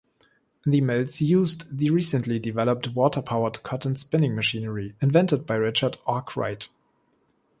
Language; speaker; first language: English; non-native, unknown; German